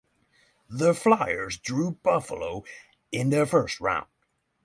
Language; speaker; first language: English; non-native, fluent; Norwegian